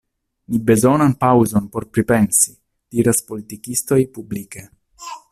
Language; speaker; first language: Esperanto; non-native, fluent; Italian